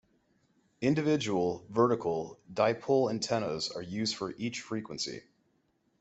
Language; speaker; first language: English; native; English